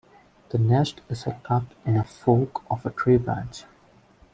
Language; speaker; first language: English; non-native, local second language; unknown